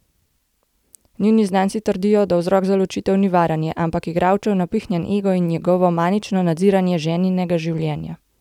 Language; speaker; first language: Slovenian; native; Slovenian